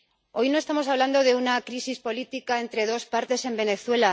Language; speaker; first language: Spanish; native; Spanish